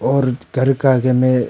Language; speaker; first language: Hindi; non-native, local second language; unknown